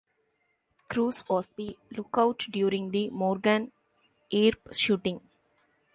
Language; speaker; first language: English; non-native, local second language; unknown